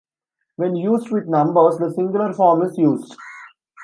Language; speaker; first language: English; non-native, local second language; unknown